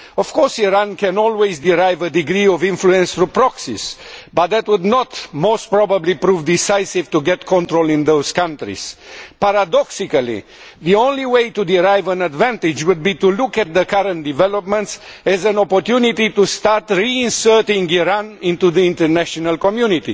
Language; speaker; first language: English; non-native, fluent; Romanian